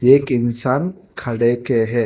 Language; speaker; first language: Hindi; non-native, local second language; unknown